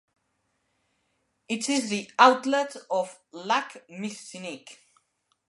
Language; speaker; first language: English; non-native, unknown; Spanish